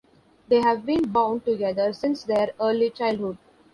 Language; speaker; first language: English; non-native, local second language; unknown